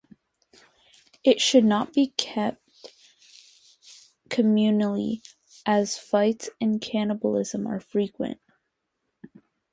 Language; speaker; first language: English; native; English